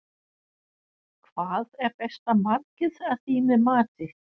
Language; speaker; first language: Icelandic; non-native, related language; Danish